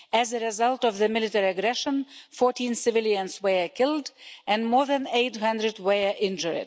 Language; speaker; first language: English; non-native, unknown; Lithuanian